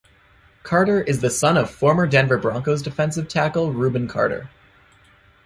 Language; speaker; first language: English; native; English